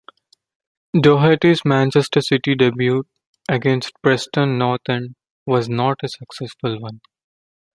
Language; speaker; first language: English; non-native, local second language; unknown